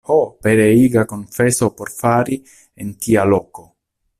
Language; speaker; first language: Esperanto; non-native, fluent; Italian